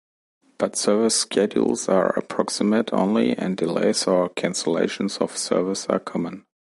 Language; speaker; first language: English; non-native, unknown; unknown